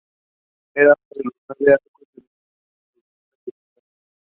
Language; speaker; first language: English; non-native, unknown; Spanish